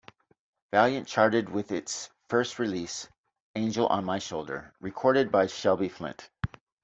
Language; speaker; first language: English; native; English